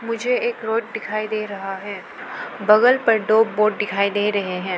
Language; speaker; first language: Hindi; early bilingual, other home language; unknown